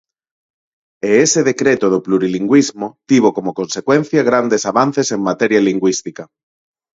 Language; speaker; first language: Galician; non-native, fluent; Spanish